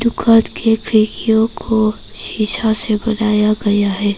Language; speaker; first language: Hindi; non-native, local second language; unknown